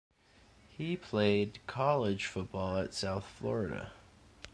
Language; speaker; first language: English; native; English